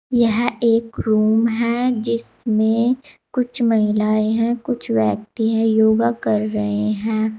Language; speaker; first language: Hindi; native; Hindi